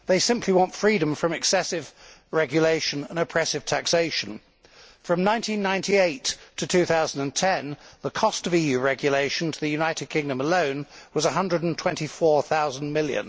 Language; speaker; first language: English; native; English